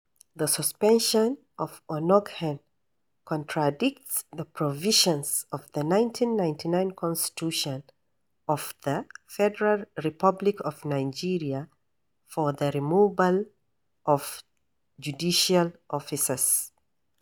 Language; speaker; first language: English; non-native, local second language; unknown